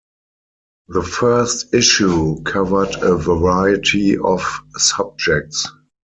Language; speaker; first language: English; non-native, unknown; German